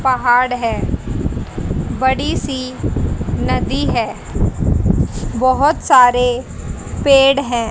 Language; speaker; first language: Hindi; native; Hindi